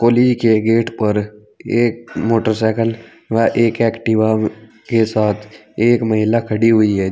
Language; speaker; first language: Hindi; native; Hindi